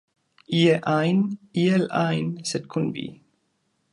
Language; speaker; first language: Esperanto; non-native, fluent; German